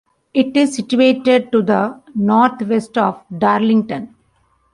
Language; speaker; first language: English; non-native, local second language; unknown